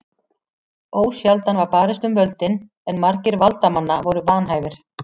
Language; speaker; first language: Icelandic; native; Icelandic